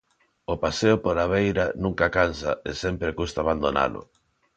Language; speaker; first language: Galician; non-native, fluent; Spanish